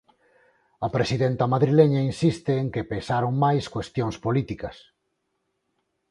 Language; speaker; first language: Galician; non-native, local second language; Spanish